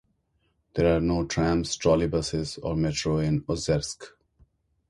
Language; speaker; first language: English; non-native, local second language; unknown